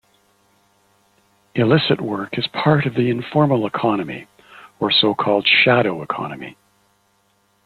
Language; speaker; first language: English; native; English